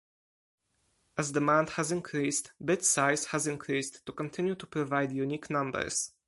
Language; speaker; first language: English; non-native, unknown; Polish